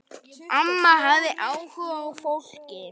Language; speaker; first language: Icelandic; native; Icelandic